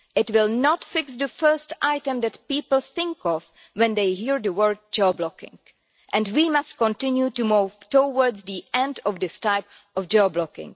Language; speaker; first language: English; non-native, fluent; Czech